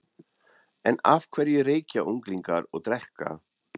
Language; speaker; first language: Icelandic; non-native, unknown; German